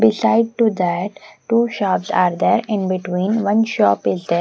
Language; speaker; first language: English; non-native, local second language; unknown